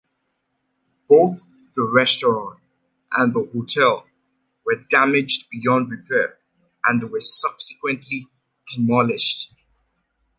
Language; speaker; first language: English; native; English